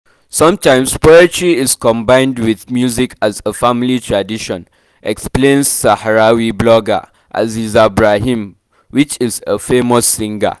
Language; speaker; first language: English; non-native, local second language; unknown